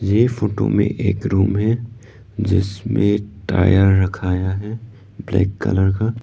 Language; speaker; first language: Hindi; non-native, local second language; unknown